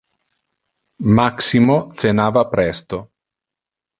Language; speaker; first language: Interlingua; non-native, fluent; Italian